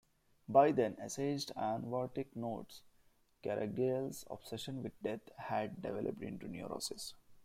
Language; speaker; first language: English; non-native, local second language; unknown